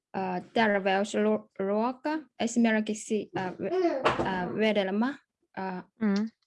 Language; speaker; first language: Finnish; non-native, learner; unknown